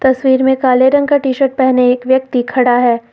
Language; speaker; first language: Hindi; native; Hindi